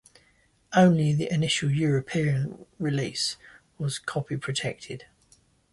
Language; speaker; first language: English; native; English